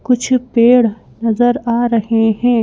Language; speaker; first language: Hindi; native; Hindi